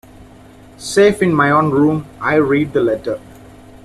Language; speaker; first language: English; non-native, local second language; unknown